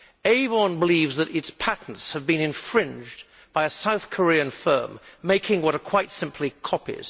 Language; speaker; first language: English; native; English